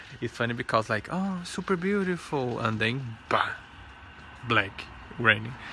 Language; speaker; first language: English; non-native, learner; Portuguese